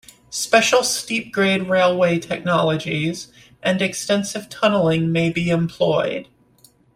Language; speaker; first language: English; native; English